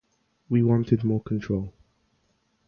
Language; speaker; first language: English; native; English